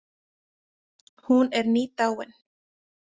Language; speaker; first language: Icelandic; native; Icelandic